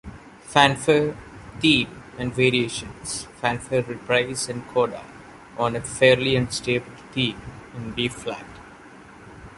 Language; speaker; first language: English; non-native, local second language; Malayalam